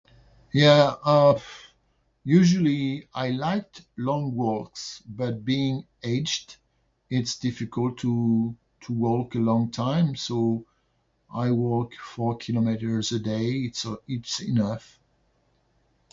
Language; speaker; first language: English; non-native, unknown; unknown